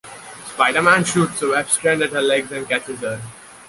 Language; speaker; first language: English; non-native, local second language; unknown